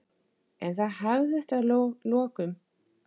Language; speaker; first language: Icelandic; non-native, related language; Danish